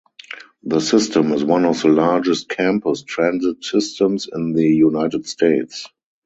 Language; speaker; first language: English; non-native, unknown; German